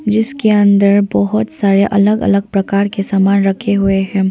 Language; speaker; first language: Hindi; non-native, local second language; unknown